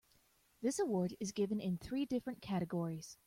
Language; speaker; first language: English; native; English